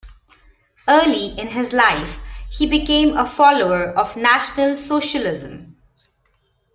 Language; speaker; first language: English; non-native, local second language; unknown